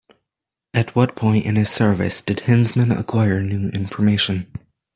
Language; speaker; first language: English; native; English